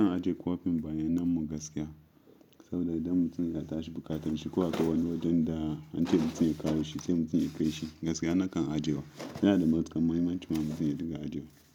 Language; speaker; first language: Hausa; non-native, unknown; Yoruba